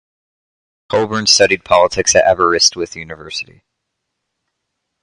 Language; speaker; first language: English; native; English